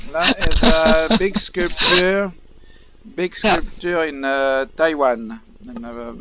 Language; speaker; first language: English; non-native, learner; French